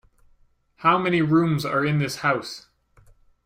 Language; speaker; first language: English; native; English